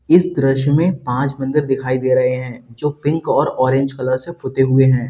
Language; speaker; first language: Hindi; native; Hindi